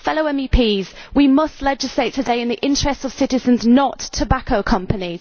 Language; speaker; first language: English; native; English